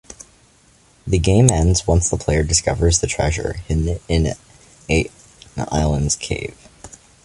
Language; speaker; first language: English; native; English